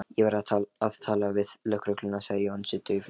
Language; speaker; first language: Icelandic; non-native, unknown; Lithuanian